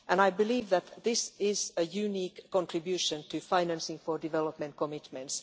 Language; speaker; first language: English; non-native, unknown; Finnish